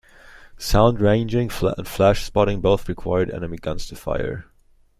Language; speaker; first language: English; native; English